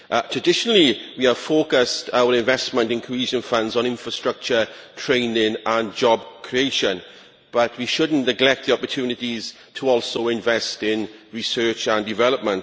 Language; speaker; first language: English; native; English